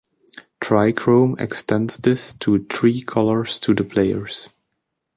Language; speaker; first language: English; native; English